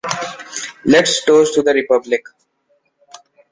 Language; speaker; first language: English; non-native, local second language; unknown